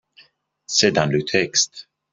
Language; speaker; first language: French; non-native, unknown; English